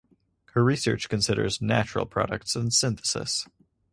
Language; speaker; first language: English; native; English